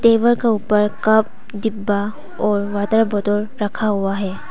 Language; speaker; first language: Hindi; non-native, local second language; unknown